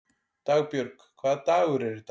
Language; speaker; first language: Icelandic; native; Icelandic